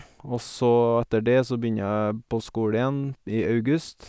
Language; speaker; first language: Norwegian; native; Norwegian